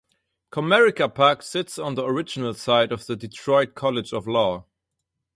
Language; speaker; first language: English; non-native, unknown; German